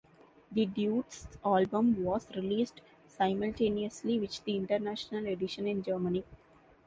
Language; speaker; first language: English; non-native, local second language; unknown